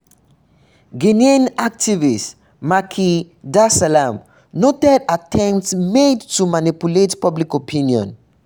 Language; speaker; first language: English; non-native, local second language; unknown